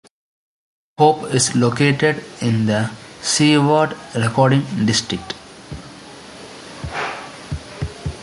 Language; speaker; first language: English; non-native, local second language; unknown